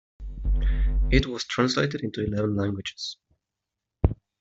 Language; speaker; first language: English; non-native, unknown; German